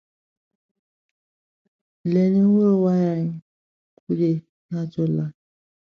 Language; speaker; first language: English; non-native, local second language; Hausa